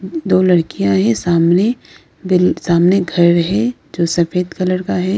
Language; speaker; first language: Hindi; non-native, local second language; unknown